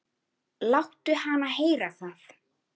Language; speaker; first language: Icelandic; native; Icelandic